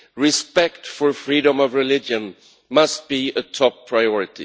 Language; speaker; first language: English; non-native, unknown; Swedish